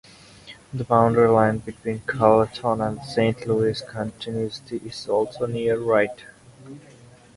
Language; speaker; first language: English; non-native, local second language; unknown